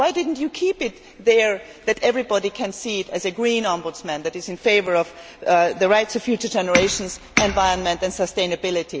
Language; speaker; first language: English; non-native, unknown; German